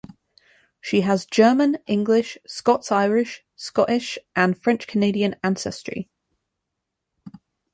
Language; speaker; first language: English; native; English